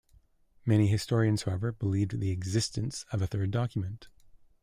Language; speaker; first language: English; native; English